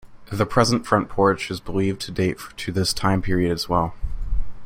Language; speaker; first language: English; native; English